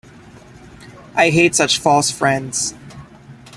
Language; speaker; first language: English; non-native, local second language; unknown